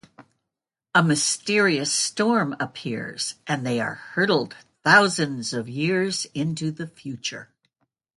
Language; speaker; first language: English; native; English